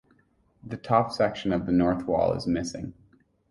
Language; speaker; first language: English; native; English